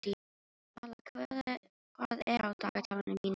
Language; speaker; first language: Icelandic; non-native, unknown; Filipino